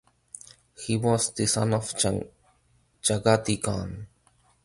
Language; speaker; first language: English; non-native, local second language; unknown